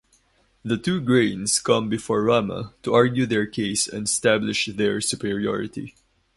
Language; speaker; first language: English; non-native, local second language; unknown